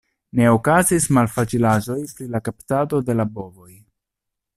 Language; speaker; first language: Esperanto; non-native, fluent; Italian